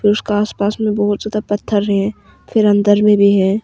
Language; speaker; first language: Hindi; early bilingual, other home language; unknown